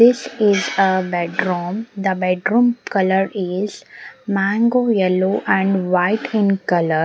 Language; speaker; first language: English; non-native, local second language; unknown